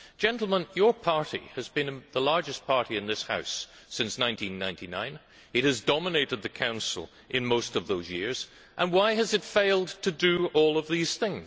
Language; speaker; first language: English; native; English